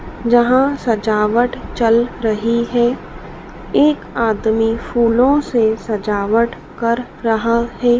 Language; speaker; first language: Hindi; native; Hindi